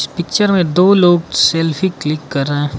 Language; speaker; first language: Hindi; early bilingual, other home language; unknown